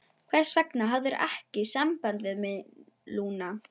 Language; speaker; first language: Icelandic; non-native, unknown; German